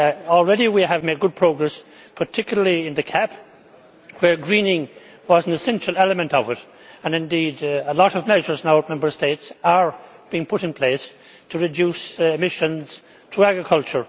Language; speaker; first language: English; native; English